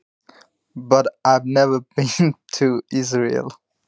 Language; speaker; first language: Icelandic; non-native, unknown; Nepali